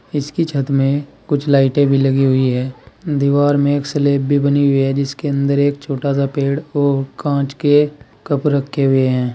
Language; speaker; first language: Hindi; native; Hindi